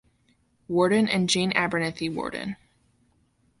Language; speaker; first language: English; native; English